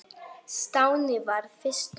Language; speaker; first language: Icelandic; non-native, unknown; Polish